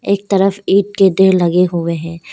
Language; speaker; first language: Hindi; non-native, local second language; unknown